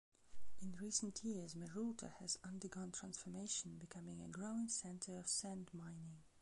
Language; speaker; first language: English; non-native, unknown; Belarusian